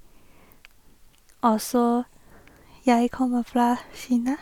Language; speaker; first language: Norwegian; non-native, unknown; Chinese